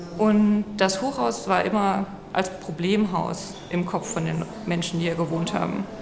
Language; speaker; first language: German; native; German